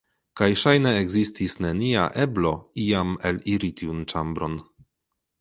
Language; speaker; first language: Esperanto; non-native, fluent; Polish